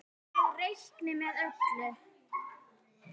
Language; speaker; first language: Icelandic; native; Icelandic